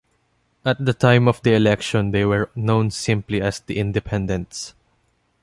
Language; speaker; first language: English; non-native, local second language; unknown